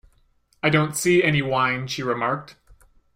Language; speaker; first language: English; native; English